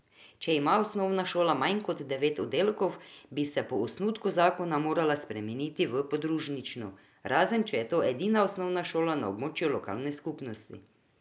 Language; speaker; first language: Slovenian; non-native, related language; Croatian